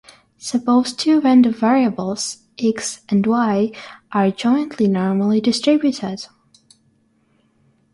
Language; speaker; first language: English; non-native, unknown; Russian